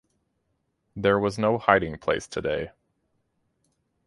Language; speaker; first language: English; native; English